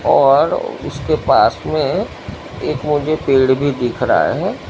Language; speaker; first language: Hindi; non-native, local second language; Gujarati